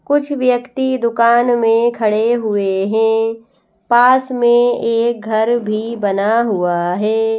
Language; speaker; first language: Hindi; native; Hindi